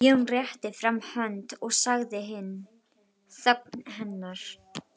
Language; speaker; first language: Icelandic; native; Icelandic